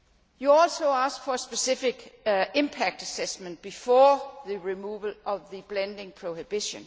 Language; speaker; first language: English; non-native, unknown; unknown